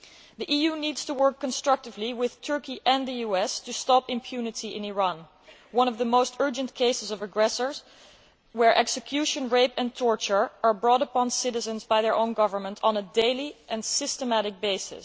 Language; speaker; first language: English; non-native, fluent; Dutch